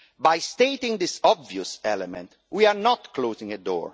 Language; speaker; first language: English; non-native, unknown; Italian